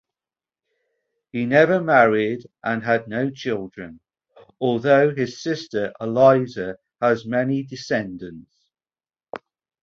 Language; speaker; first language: English; native; English